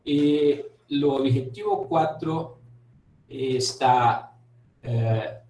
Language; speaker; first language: Spanish; non-native, related language; Portuguese